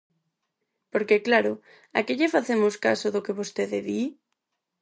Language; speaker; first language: Galician; non-native, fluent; Spanish